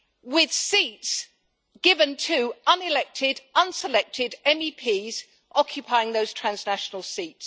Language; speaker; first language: English; native; English